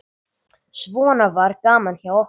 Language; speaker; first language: Icelandic; non-native, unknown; English